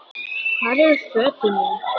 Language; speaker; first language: Icelandic; native; Icelandic